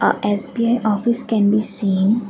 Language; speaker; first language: English; non-native, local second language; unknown